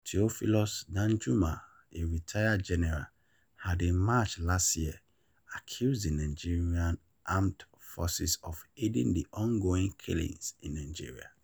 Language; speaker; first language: English; non-native, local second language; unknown